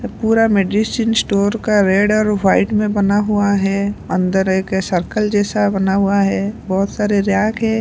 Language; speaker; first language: Hindi; non-native, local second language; Punjabi